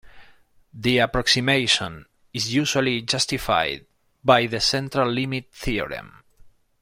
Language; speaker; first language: English; non-native, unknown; Spanish